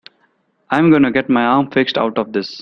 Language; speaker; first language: English; non-native, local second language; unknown